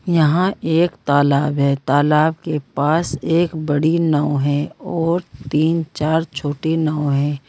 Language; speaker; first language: Hindi; native; Hindi